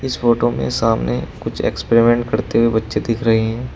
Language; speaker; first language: Hindi; native; Hindi